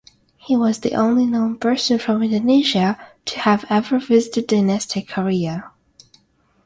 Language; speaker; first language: English; non-native, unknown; Russian